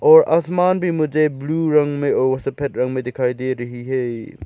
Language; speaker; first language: Hindi; non-native, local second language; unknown